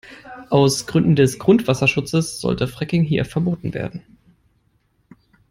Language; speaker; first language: English; non-native, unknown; German